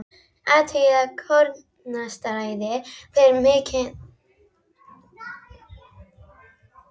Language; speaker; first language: Icelandic; native; Icelandic